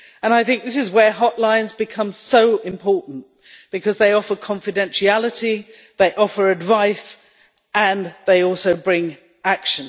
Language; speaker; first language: English; native; English